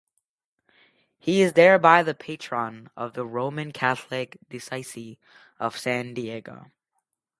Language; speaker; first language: English; native; English